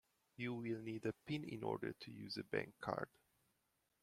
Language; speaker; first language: English; non-native, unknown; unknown